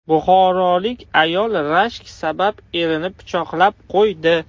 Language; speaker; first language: Uzbek; non-native, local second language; Russian